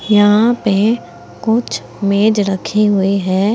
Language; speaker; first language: Hindi; native; Hindi